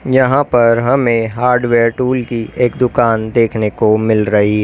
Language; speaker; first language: Hindi; native; Hindi